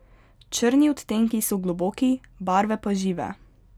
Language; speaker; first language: Slovenian; native; Slovenian